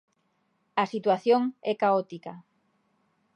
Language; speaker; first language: Galician; native; Galician